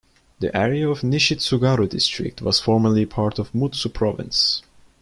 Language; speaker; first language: English; non-native, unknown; Turkish